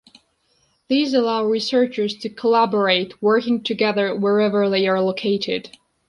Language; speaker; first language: English; non-native, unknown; Georgian